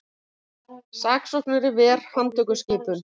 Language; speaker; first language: Icelandic; native; Icelandic